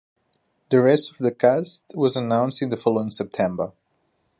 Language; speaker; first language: English; non-native, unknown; Catalan